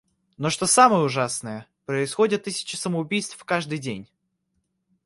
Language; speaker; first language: Russian; native; Russian